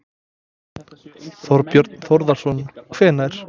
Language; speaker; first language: Icelandic; non-native, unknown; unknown